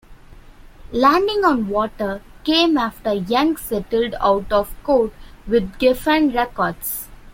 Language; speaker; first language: English; non-native, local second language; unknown